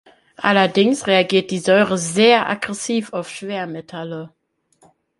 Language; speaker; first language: German; native; German